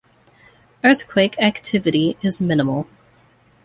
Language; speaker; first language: English; native; English